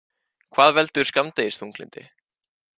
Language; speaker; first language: Icelandic; native; Icelandic